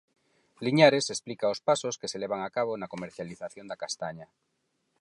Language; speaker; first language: Galician; non-native, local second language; Spanish